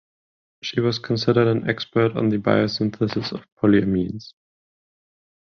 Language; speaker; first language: English; non-native, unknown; German